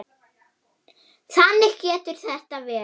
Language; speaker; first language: Icelandic; non-native, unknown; German